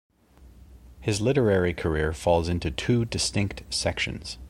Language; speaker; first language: English; native; English